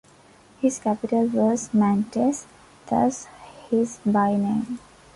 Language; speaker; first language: English; non-native, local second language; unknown